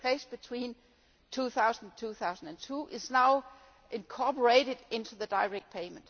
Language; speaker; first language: English; non-native, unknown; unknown